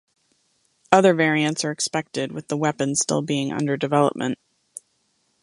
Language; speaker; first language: English; native; English